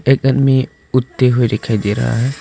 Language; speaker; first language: Hindi; early bilingual, other home language; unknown